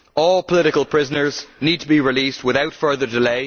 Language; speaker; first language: English; native; English